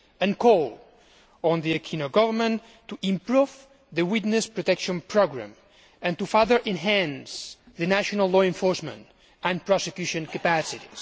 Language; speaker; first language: English; non-native, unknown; Spanish